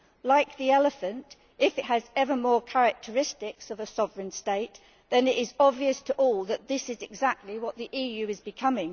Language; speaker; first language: English; native; English